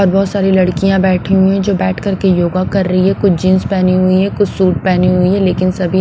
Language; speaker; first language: Hindi; non-native, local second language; Punjabi